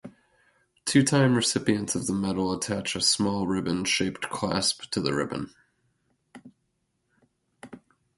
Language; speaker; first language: English; native; English